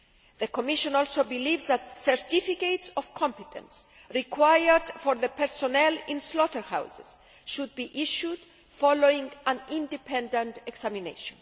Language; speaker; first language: English; non-native, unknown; Greek